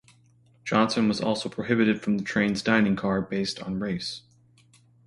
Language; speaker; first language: English; native; English